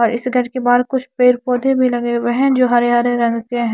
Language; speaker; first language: Hindi; non-native, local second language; Punjabi